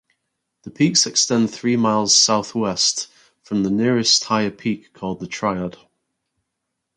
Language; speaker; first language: English; native; English